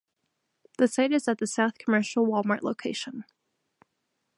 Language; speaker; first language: English; non-native, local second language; French